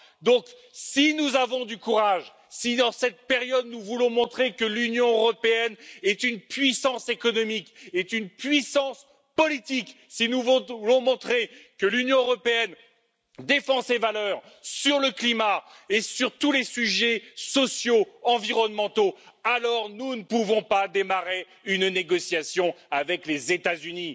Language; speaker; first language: French; native; French